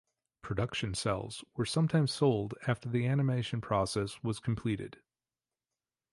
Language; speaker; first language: English; native; English